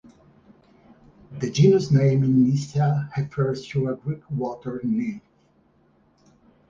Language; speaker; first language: English; non-native, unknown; Portuguese